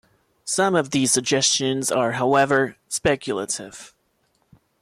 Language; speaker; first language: English; non-native, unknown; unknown